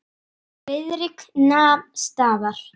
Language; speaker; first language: Icelandic; native; Icelandic